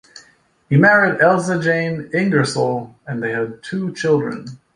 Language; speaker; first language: English; native; English